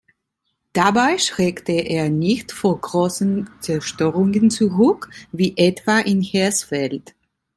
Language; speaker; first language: German; non-native, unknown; Italian